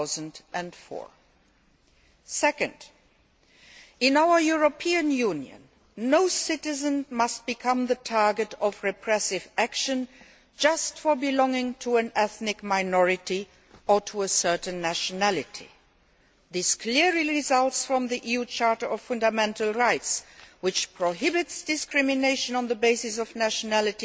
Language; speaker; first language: English; non-native, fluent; Luxembourgish